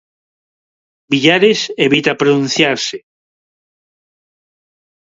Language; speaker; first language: Galician; non-native, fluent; Spanish